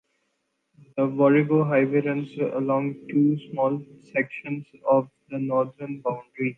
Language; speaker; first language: English; non-native, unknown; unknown